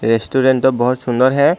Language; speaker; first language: Hindi; non-native, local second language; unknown